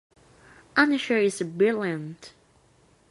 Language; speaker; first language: English; non-native, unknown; Thai